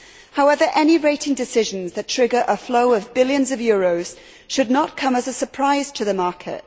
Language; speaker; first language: English; native; English